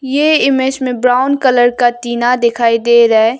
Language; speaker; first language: Hindi; non-native, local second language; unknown